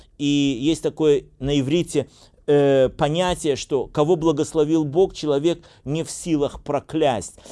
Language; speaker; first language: Russian; native; Russian